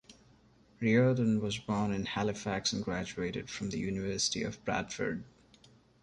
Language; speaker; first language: English; non-native, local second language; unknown